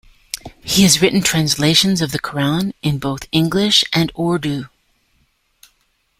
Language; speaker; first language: English; native; English